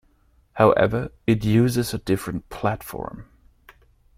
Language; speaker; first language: English; non-native, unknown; German